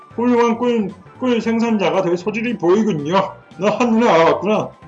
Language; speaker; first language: Korean; native; Korean